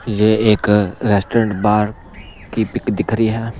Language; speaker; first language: Hindi; non-native, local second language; Punjabi